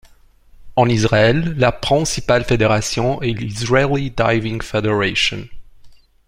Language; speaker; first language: French; non-native, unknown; Romanian